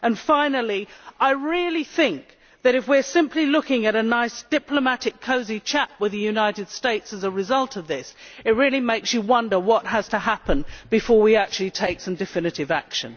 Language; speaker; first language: English; native; English